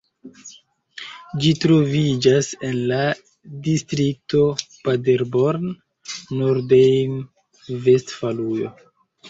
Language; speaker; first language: Esperanto; non-native, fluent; Chinese